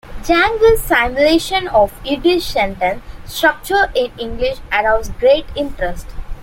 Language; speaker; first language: English; non-native, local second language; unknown